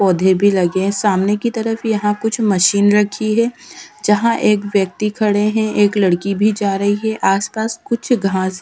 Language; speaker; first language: Hindi; non-native, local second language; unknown